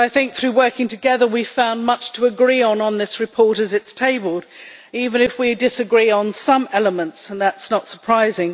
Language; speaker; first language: English; native; English